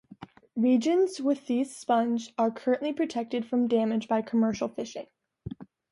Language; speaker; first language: English; native; English